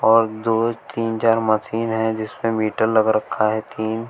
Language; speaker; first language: Hindi; native; Hindi